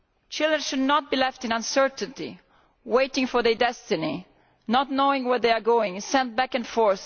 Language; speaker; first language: English; non-native, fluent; Italian